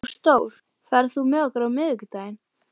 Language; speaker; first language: Icelandic; native; Icelandic